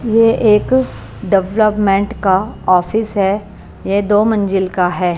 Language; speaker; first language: Hindi; non-native, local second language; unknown